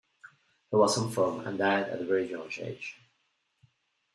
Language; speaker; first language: English; non-native, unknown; Spanish